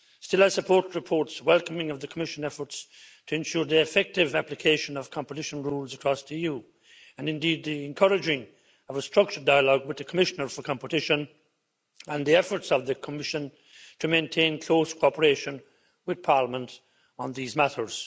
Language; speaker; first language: English; native; English